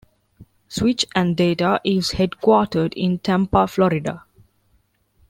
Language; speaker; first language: English; non-native, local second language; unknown